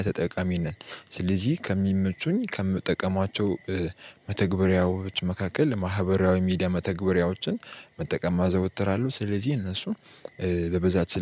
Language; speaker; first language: Amharic; native; Amharic